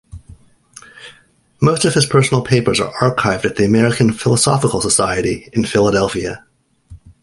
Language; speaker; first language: English; native; English